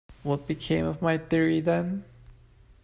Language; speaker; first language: English; non-native, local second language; Cantonese